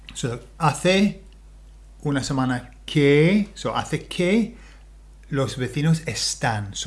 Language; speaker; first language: Spanish; non-native, fluent; English